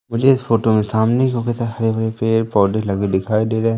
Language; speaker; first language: Hindi; native; Hindi